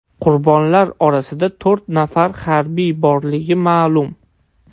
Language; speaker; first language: Uzbek; non-native, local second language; Russian